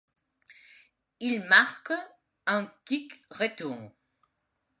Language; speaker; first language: French; non-native, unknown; Spanish